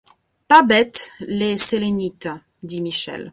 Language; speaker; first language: French; non-native, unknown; Belarusian